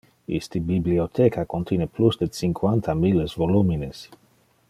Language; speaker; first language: Interlingua; non-native, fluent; Dutch